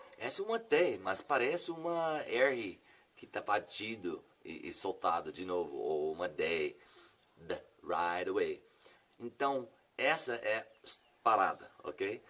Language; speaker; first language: Portuguese; non-native, fluent; English